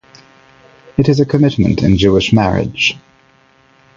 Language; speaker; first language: English; non-native, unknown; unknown